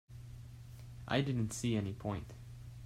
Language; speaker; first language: English; native; English